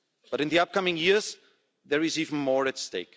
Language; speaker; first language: English; non-native, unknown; German